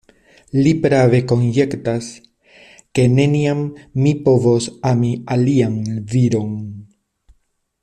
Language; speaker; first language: Esperanto; non-native, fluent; Spanish